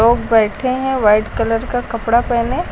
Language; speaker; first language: Hindi; native; Hindi